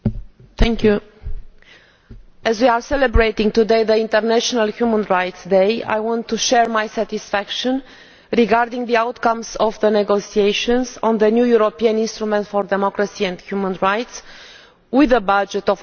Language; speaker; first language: English; non-native, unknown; Romanian